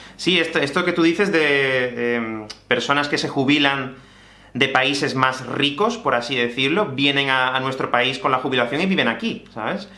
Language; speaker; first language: Spanish; native; Spanish